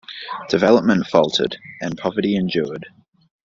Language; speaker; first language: English; native; English